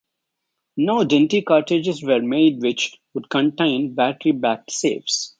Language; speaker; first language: English; non-native, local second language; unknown